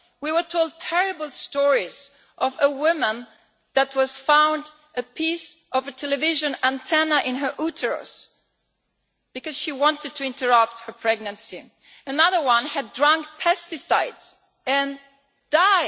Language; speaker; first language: English; non-native, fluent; Italian